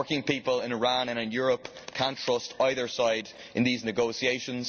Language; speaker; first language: English; native; English